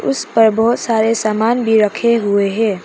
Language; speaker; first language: Hindi; non-native, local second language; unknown